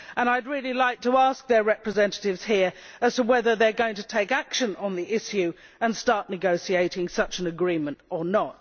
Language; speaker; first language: English; native; English